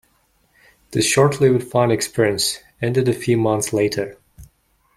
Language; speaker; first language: English; non-native, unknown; Mongolian